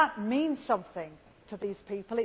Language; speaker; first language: English; native; English